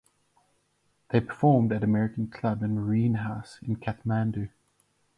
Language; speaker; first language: English; non-native, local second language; Afrikaans